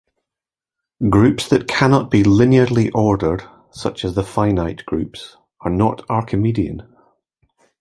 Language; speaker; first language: English; native; English